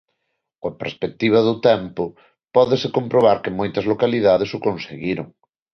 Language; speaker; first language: Galician; non-native, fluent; Spanish